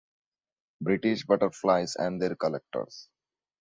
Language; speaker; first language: English; non-native, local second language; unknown